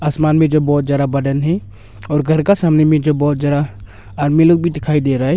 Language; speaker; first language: Hindi; non-native, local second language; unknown